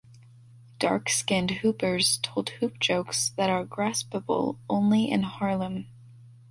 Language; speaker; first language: English; native; English